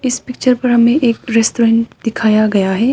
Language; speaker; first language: Hindi; non-native, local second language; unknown